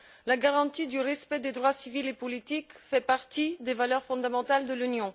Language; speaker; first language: French; non-native, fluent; Bulgarian